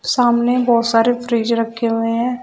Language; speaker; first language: Hindi; native; Hindi